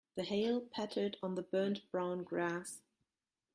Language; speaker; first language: English; non-native, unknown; German